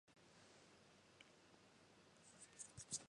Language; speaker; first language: English; non-native, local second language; Fula